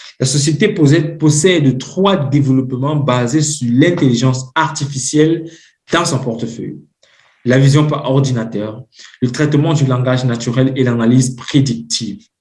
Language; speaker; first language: French; non-native, local second language; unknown